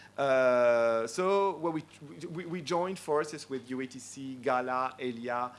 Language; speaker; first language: English; non-native, fluent; French